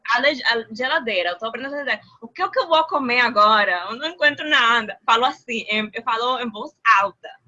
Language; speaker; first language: Portuguese; non-native, related language; Spanish